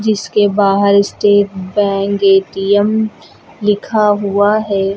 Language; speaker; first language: Hindi; native; Hindi